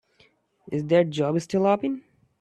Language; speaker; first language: English; non-native, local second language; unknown